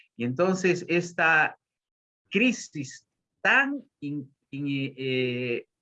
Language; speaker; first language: Spanish; native; Spanish